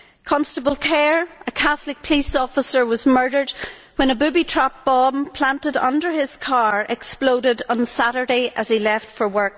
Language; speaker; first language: English; native; English